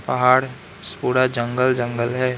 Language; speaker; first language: Hindi; non-native, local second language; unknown